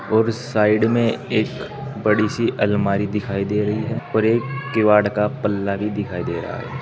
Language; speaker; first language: Hindi; native; Hindi